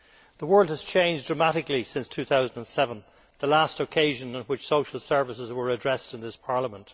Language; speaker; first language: English; native; English